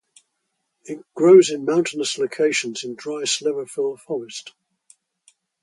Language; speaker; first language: English; native; English